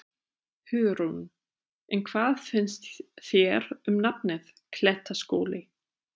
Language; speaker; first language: Icelandic; non-native, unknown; German